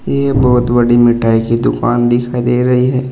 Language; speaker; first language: Hindi; native; Hindi